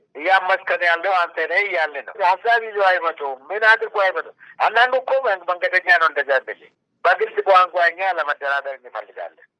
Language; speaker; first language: Amharic; non-native, local second language; Oromo